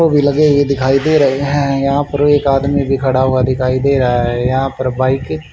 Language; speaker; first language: Hindi; native; Hindi